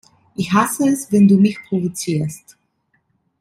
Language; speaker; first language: German; non-native, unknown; Italian